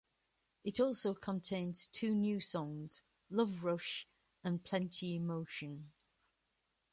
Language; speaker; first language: English; native; English